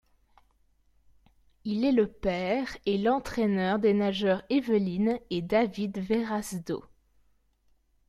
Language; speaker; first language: French; native; French